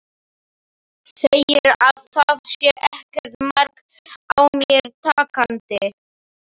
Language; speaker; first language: Icelandic; non-native, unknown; Slovak